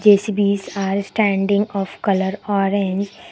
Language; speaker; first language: English; non-native, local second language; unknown